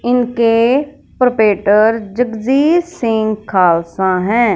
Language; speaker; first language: Hindi; non-native, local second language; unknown